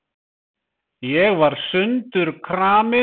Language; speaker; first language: Icelandic; native; Icelandic